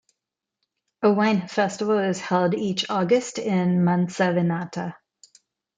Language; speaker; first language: English; non-native, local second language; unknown